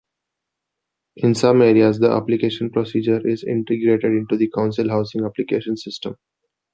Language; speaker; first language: English; non-native, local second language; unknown